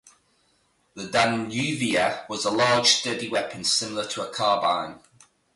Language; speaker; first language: English; native; English